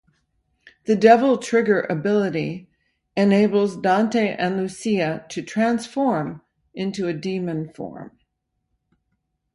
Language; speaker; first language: English; native; English